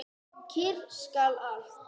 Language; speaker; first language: Icelandic; native; Icelandic